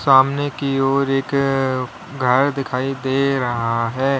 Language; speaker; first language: Hindi; native; Hindi